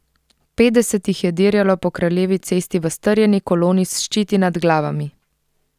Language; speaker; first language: Slovenian; native; Slovenian